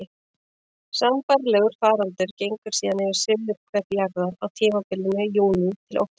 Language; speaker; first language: Icelandic; native; Icelandic